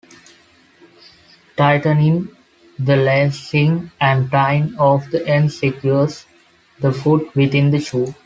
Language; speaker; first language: English; non-native, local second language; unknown